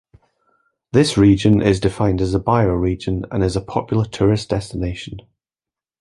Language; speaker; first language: English; native; English